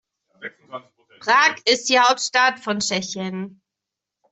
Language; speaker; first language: German; native; German